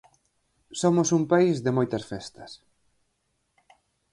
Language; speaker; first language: Galician; native; Galician